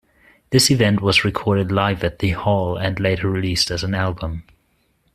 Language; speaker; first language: English; non-native, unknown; German